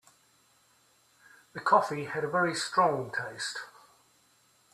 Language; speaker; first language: English; native; English